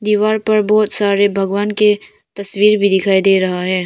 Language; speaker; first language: Hindi; non-native, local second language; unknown